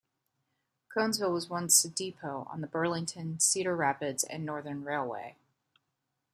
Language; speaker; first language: English; native; English